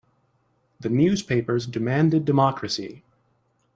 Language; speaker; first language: English; native; English